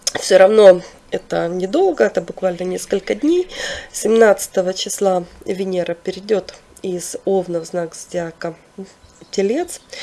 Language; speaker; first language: Russian; non-native, local second language; Ukrainian